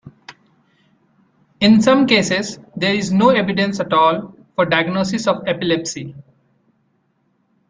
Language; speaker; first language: English; non-native, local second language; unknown